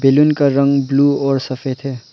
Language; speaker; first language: Hindi; non-native, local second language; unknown